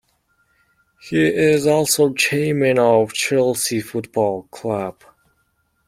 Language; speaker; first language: English; non-native, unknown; Mongolian